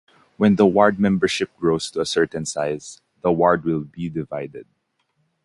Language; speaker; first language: English; non-native, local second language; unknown